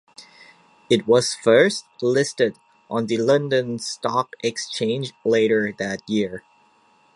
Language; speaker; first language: English; non-native, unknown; Thai